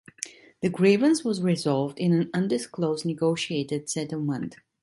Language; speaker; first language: English; non-native, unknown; Italian